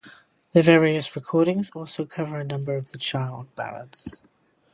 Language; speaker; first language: English; native; English